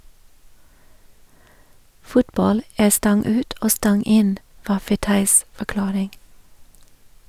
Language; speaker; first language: Norwegian; non-native, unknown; English